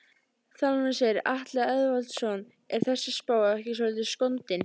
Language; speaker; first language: Icelandic; native; Icelandic